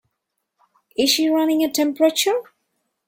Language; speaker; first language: English; non-native, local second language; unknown